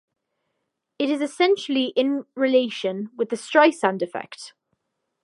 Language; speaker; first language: English; native; English